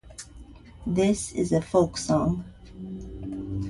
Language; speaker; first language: English; native; English